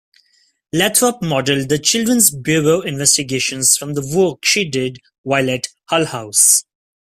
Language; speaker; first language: English; non-native, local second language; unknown